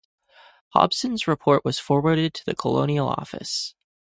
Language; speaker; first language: English; native; English